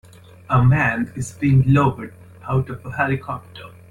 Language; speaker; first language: English; non-native, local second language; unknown